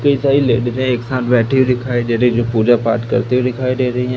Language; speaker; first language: Hindi; native; Hindi